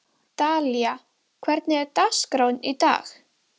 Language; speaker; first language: Icelandic; native; Icelandic